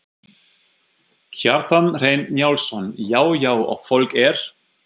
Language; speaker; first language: Icelandic; non-native, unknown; German